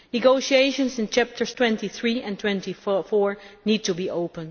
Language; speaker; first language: English; non-native, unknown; Dutch